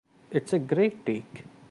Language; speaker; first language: English; non-native, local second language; Malayalam